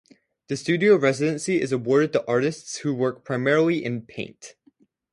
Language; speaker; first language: English; native; English